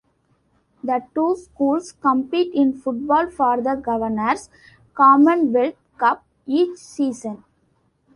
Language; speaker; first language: English; non-native, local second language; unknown